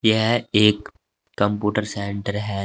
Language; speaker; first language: Hindi; native; Hindi